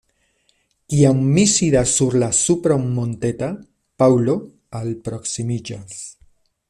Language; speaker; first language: Esperanto; non-native, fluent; Spanish